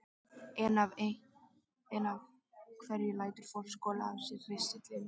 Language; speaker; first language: Icelandic; native; Icelandic